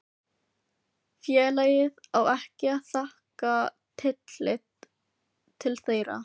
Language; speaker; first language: Icelandic; non-native, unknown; Filipino